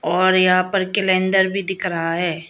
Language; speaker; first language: Hindi; non-native, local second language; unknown